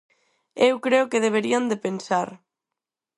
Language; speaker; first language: Galician; non-native, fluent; Spanish